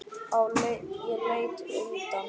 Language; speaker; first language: Icelandic; native; Icelandic